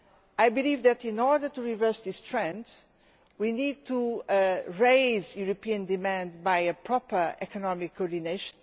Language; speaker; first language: English; non-native, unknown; Portuguese